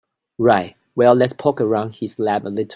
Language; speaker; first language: English; non-native, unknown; Chinese